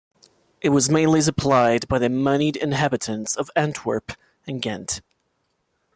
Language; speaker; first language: English; non-native, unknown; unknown